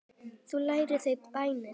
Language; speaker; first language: Icelandic; native; Icelandic